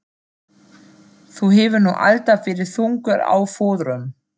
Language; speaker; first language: Icelandic; non-native, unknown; German